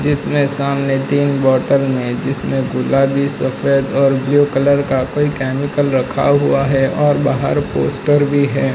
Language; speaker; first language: Hindi; non-native, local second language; Gujarati